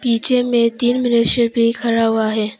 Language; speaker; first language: Hindi; non-native, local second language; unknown